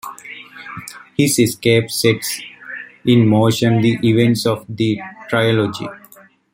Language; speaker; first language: English; native; English